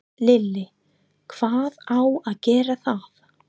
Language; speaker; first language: Icelandic; non-native, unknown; English